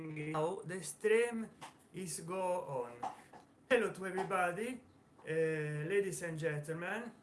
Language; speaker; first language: English; non-native, learner; Italian